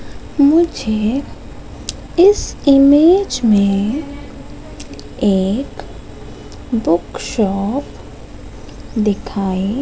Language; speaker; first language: Hindi; native; Hindi